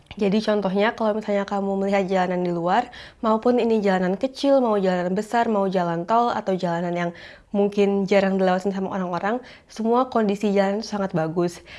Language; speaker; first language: Indonesian; native; Indonesian